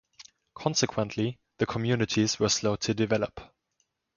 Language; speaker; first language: English; non-native, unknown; German